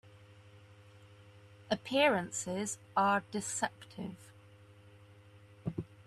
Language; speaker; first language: English; native; English